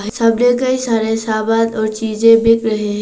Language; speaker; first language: Hindi; non-native, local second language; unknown